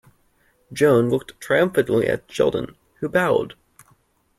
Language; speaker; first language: English; native; English